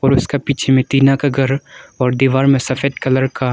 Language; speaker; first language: Hindi; early bilingual, other home language; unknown